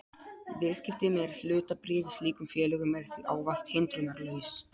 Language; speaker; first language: Icelandic; non-native, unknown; Polish